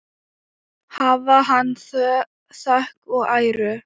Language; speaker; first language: Icelandic; non-native, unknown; Thai